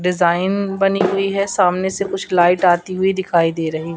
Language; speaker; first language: Hindi; native; Hindi